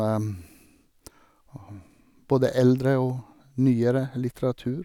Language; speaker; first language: Norwegian; non-native, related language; Swedish